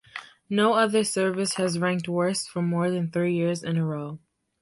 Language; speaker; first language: English; native; English